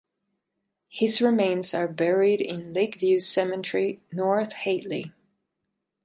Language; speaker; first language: English; non-native, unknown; Spanish